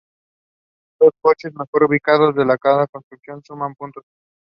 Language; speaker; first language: English; non-native, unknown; Spanish